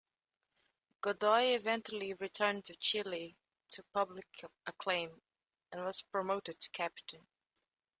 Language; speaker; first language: English; native; English